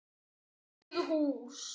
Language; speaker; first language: Icelandic; native; Icelandic